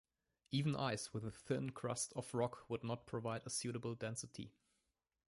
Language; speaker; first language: English; non-native, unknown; German